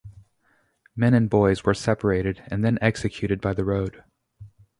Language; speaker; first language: English; native; English